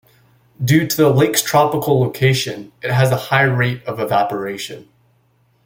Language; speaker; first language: English; native; English